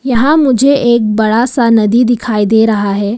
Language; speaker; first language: Hindi; non-native, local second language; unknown